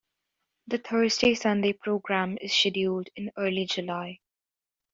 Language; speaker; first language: English; native; English